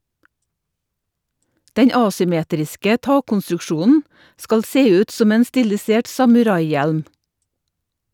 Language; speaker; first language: Norwegian; native; Norwegian